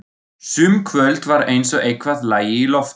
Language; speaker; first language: Icelandic; non-native, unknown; German